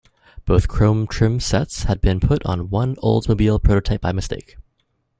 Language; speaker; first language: English; native; English